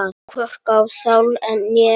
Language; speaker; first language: Icelandic; non-native, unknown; Polish